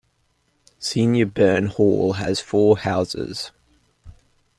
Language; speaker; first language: English; native; English